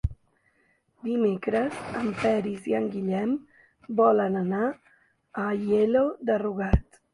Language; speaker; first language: Catalan; native; Catalan